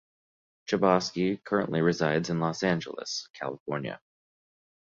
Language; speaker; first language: English; native; English